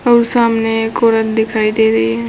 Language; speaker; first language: Hindi; native; Hindi